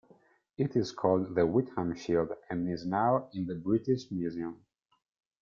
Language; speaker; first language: English; non-native, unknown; Italian